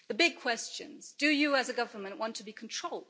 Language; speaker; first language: English; early bilingual, heritage; German